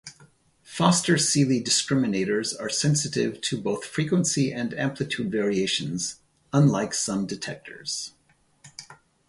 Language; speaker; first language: English; native; English